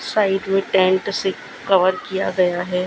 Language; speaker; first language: Hindi; non-native, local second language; Gujarati